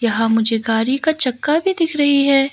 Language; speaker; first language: Hindi; non-native, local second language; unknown